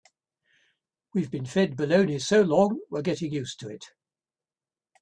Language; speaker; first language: English; native; English